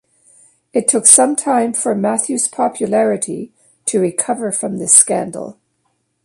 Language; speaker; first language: English; native; English